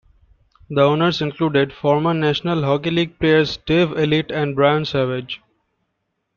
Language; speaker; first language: English; non-native, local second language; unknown